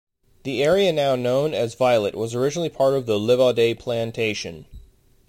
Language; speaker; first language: English; native; English